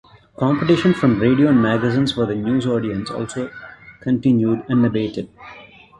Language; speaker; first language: English; non-native, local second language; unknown